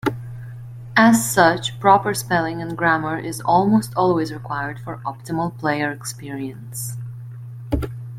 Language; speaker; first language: English; native; English